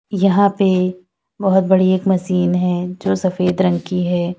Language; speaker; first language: Hindi; native; Hindi